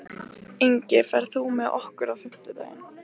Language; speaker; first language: Icelandic; non-native, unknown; Lithuanian